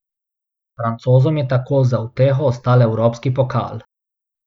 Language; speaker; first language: Slovenian; non-native, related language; Bosnian